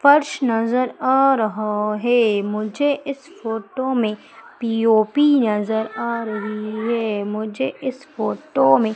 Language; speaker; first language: Hindi; native; Hindi